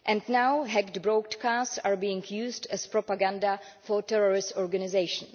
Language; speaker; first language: English; non-native, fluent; Czech